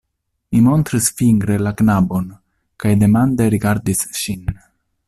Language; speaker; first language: Esperanto; non-native, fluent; Italian